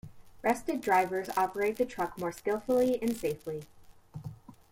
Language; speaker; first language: English; native; English